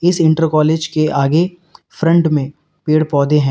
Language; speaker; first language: Hindi; native; Hindi